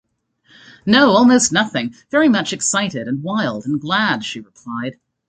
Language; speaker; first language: English; native; English